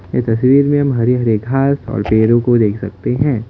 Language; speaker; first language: Hindi; non-native, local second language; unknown